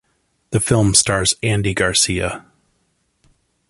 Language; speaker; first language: English; native; English